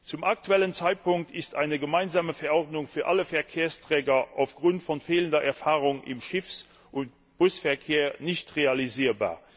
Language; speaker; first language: German; non-native, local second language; Luxembourgish